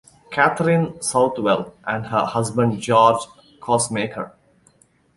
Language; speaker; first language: English; non-native, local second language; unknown